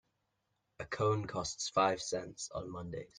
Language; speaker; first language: English; native; English